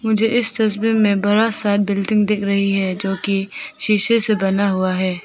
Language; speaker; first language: Hindi; non-native, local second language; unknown